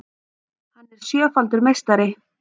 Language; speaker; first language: Icelandic; native; Icelandic